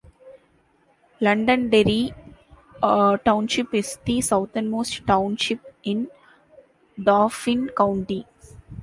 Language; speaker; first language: English; non-native, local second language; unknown